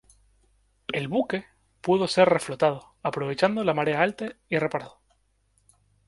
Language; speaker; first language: Spanish; native; Spanish